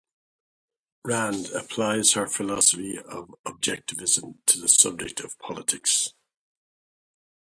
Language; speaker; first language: English; native; English